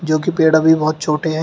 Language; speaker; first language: Hindi; native; Hindi